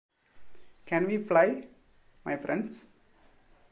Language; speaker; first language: English; non-native, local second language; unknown